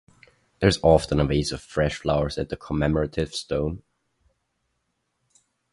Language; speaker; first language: English; non-native, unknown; German